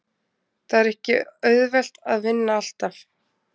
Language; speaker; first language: Icelandic; native; Icelandic